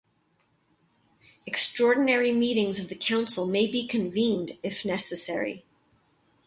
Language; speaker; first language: English; native; English